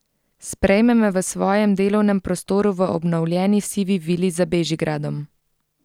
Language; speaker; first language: Slovenian; native; Slovenian